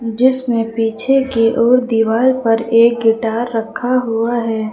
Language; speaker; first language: Hindi; native; Hindi